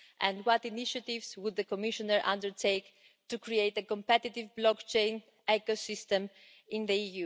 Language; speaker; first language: English; non-native, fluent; Greek